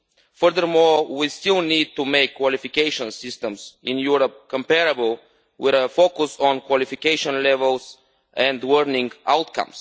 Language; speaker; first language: English; non-native, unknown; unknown